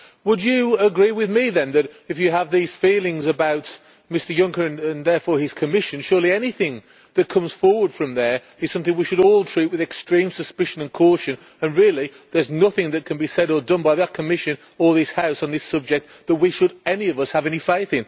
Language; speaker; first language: English; native; English